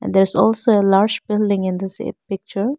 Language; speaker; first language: English; non-native, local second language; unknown